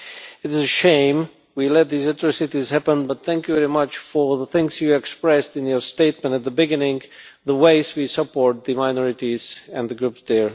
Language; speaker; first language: English; non-native, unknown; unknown